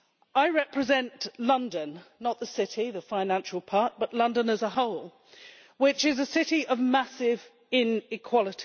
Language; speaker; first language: English; native; English